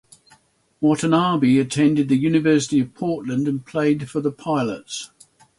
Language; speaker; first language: English; native; English